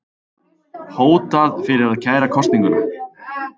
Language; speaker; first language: Icelandic; native; Icelandic